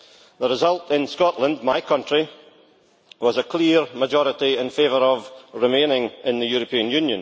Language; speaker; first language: English; native; English